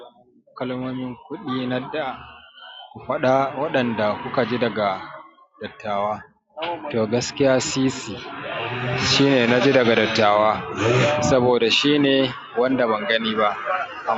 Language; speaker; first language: Hausa; native; Hausa